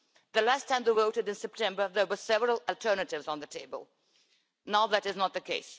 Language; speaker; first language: English; non-native, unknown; Russian